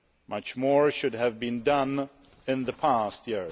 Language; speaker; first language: English; non-native, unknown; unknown